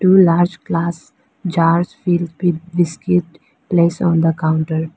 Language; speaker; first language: English; non-native, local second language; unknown